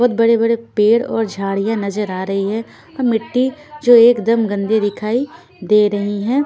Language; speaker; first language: Hindi; non-native, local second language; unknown